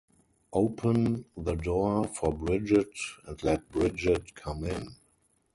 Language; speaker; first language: English; non-native, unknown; German